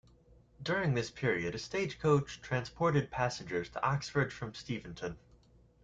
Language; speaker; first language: English; native; English